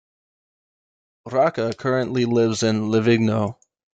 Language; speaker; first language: English; native; English